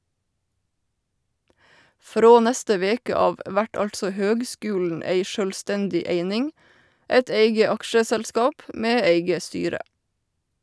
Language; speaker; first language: Norwegian; native; Norwegian